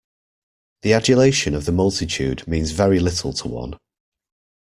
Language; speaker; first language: English; native; English